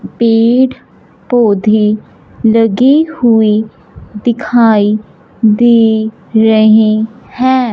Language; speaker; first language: Hindi; non-native, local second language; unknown